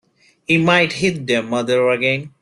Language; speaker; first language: English; non-native, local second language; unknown